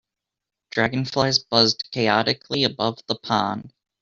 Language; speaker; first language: English; native; English